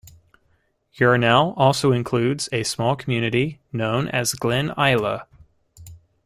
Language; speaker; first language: English; native; English